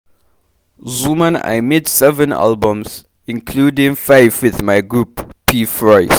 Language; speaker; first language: English; non-native, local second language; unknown